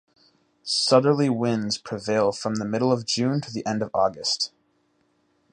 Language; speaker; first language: English; native; English